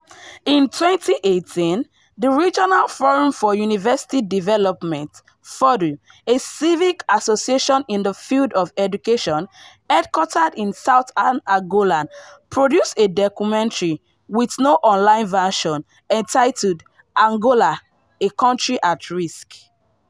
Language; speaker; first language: English; non-native, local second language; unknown